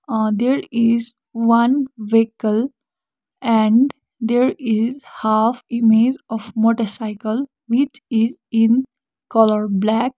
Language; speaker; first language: English; non-native, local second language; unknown